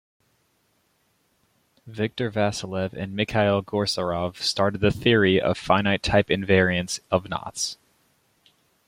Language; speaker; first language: English; native; English